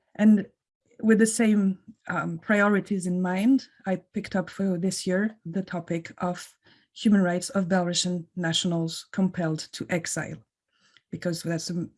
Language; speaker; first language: English; non-native, fluent; French